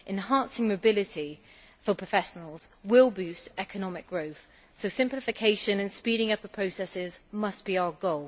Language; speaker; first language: English; native; English